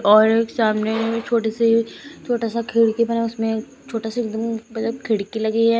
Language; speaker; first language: Hindi; native; Hindi